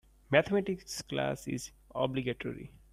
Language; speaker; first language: English; non-native, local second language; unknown